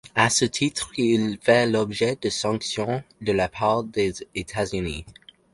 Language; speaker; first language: French; non-native, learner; English